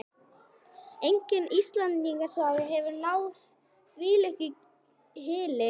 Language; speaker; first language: Icelandic; non-native, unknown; English